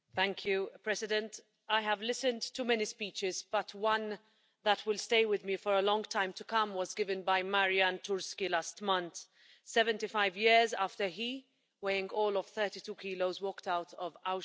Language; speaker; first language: English; non-native, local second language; Maltese